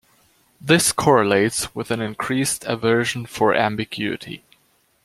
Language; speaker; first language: English; non-native, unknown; German